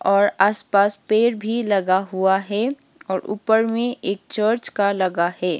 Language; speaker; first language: Hindi; non-native, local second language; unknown